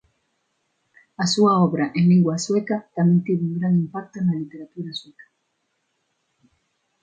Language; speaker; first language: Galician; non-native, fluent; Spanish